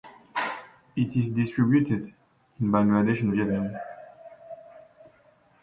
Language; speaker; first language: English; non-native, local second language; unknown